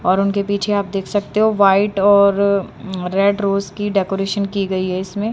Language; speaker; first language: Hindi; native; Hindi